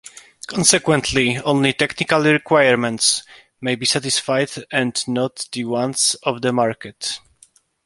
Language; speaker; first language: English; non-native, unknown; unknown